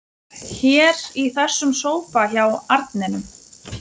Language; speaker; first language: Icelandic; non-native, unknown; Lithuanian